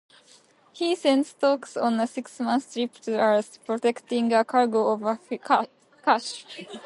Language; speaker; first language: English; non-native, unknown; Japanese